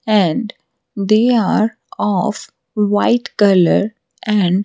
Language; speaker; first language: English; non-native, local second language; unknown